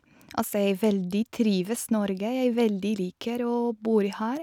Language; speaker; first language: Norwegian; non-native, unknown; Polish